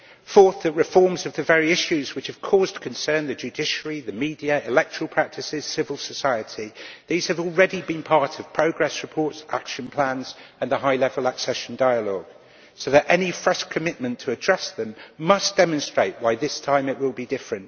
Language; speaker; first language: English; native; English